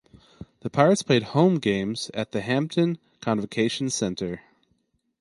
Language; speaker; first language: English; native; English